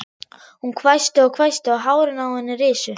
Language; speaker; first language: Icelandic; non-native, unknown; German